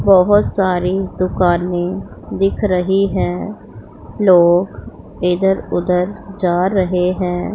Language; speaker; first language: Hindi; non-native, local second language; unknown